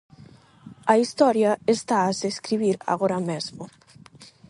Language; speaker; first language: Galician; non-native, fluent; Spanish